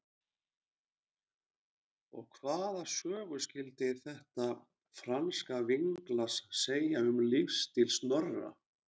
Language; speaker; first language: Icelandic; native; Icelandic